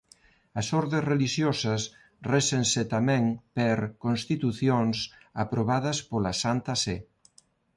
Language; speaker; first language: Galician; non-native, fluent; Spanish